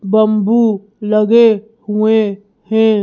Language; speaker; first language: Hindi; native; Hindi